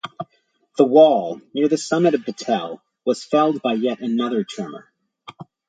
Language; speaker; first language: English; native; English